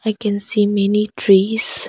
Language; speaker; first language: English; non-native, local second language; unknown